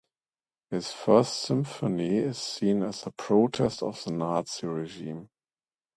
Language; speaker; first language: English; non-native, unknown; German